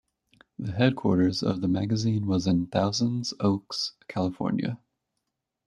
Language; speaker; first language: English; native; English